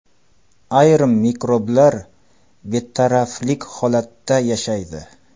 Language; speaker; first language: Uzbek; non-native, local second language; Kara-Kalpak